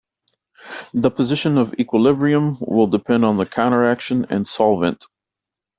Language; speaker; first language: English; native; English